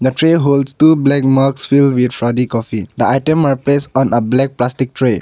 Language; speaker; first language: English; non-native, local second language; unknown